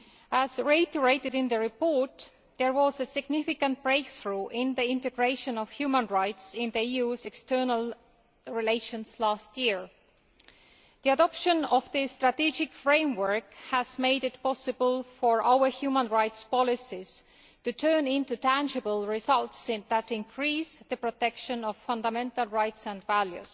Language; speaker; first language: English; non-native, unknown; Estonian